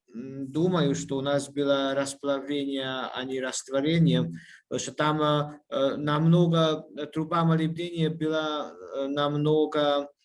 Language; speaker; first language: Russian; non-native, fluent; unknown